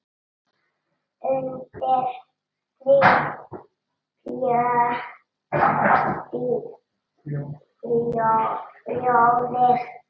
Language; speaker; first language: Icelandic; non-native, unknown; Italian